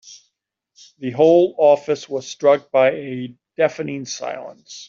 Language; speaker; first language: English; native; English